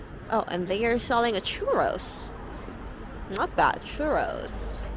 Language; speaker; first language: English; non-native, fluent; Korean